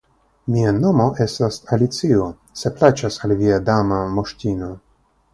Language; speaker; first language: Esperanto; non-native, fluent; Russian